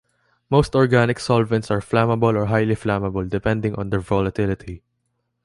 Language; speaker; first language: English; non-native, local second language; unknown